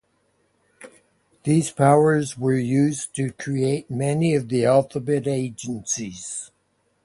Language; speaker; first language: English; native; English